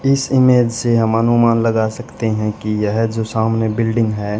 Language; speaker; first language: Hindi; native; Hindi